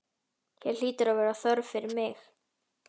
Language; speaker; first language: Icelandic; native; Icelandic